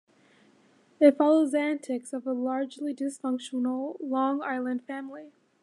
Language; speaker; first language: English; native; English